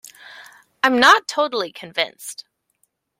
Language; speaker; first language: English; native; English